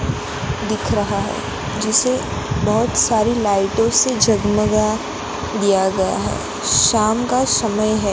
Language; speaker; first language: Hindi; non-native, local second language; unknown